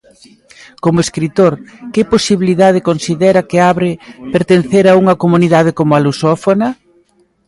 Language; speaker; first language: Galician; native; Galician